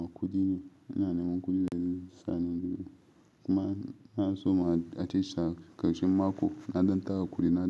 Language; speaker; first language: Hausa; non-native, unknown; Yoruba